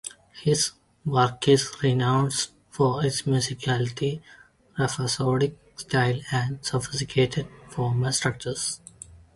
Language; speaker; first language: English; non-native, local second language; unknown